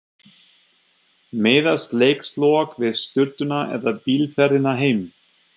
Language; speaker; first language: Icelandic; non-native, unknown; German